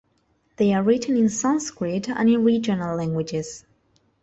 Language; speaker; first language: English; non-native, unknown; Spanish